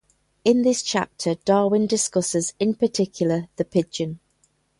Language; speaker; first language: English; native; English